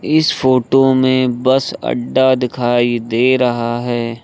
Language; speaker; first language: Hindi; native; Hindi